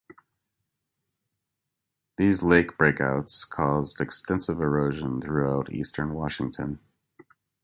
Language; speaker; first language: English; native; English